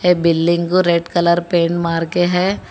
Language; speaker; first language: Hindi; non-native, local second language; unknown